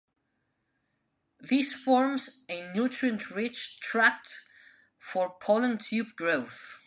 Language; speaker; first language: English; non-native, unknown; Spanish